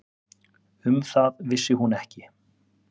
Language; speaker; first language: Icelandic; native; Icelandic